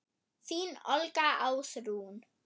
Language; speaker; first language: Icelandic; non-native, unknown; German